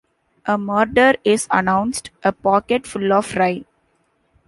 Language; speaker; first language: English; non-native, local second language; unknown